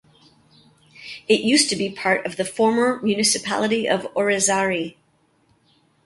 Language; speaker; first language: English; native; English